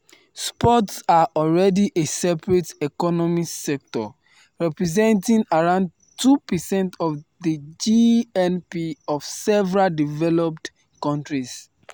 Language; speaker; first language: English; non-native, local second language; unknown